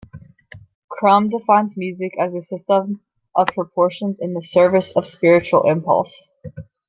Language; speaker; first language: English; native; English